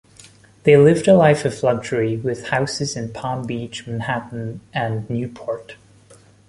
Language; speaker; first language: English; non-native, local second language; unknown